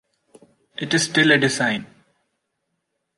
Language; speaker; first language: English; non-native, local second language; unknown